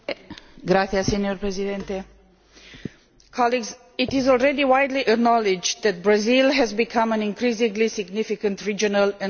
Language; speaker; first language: English; non-native, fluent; Romanian